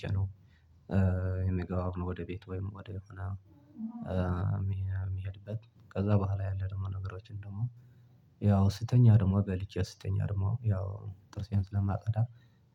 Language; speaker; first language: Amharic; non-native, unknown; Tigrinya